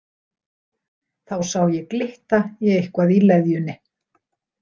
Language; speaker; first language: Icelandic; native; Icelandic